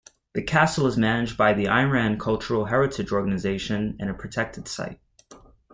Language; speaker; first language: English; native; English